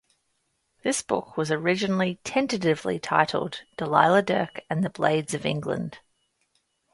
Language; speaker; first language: English; native; English